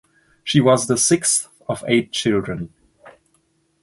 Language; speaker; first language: English; non-native, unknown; German